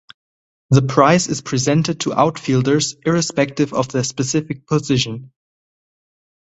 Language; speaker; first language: English; non-native, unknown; German